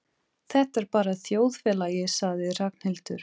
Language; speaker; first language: Icelandic; non-native, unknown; Portuguese